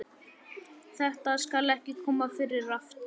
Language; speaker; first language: Icelandic; native; Icelandic